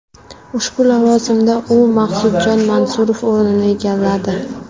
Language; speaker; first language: Uzbek; native; Uzbek